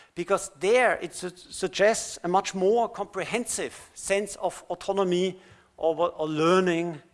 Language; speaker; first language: English; non-native, fluent; German